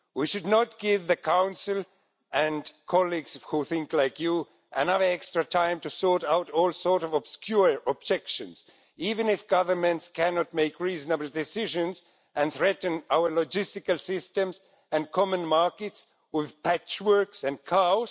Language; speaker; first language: English; non-native, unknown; Estonian